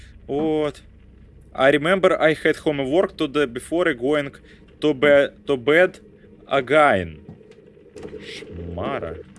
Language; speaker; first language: English; non-native, learner; Russian